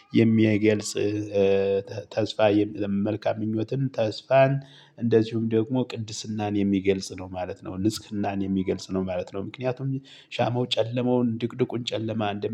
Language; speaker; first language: Amharic; native; Amharic